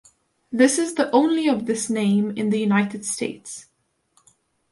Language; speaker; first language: English; non-native, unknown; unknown